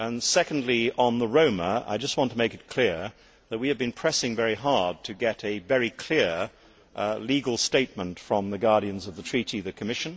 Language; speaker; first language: English; native; English